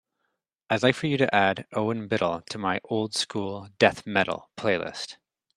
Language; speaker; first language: English; native; English